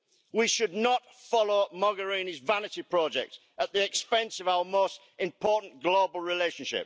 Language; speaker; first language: English; native; English